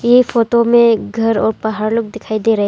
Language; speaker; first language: Hindi; non-native, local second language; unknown